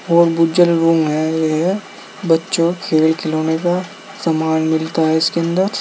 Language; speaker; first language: Hindi; native; Hindi